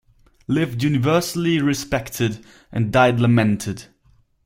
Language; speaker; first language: English; non-native, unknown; German